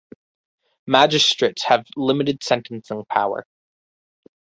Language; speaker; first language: English; native; English